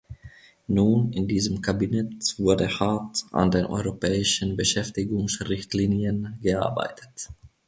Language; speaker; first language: German; non-native, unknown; Finnish